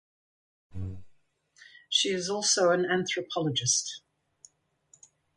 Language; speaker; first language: English; native; English